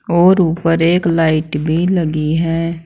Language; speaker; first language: Hindi; native; Hindi